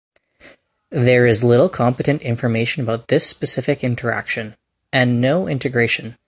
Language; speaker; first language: English; native; English